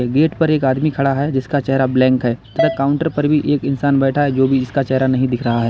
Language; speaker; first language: Hindi; native; Hindi